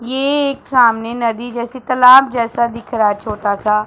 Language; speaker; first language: Hindi; non-native, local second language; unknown